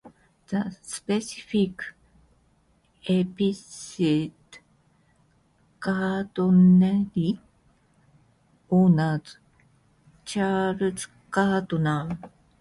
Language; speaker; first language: English; non-native, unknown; Japanese